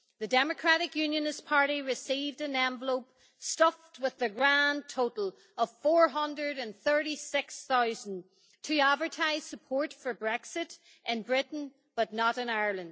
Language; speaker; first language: English; native; English